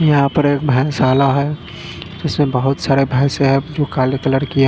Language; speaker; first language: Hindi; non-native, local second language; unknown